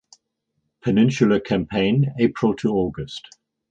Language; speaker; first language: English; native; English